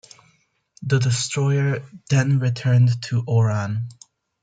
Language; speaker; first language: English; non-native, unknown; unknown